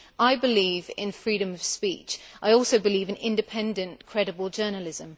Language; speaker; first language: English; native; English